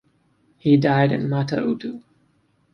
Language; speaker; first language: English; native; English